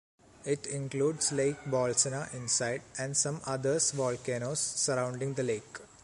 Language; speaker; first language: English; non-native, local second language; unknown